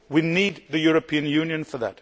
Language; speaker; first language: English; non-native, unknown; Swedish